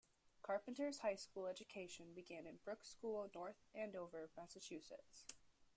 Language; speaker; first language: English; native; English